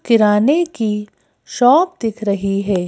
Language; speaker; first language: Hindi; native; Hindi